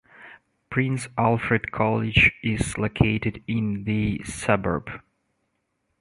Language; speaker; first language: English; non-native, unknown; Russian